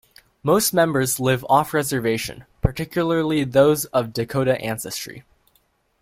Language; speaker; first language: English; native; English